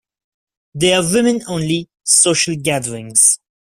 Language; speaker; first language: English; non-native, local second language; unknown